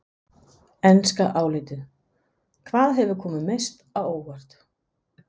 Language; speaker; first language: Icelandic; non-native, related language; Danish